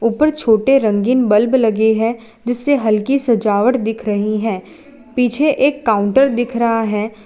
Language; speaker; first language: Hindi; non-native, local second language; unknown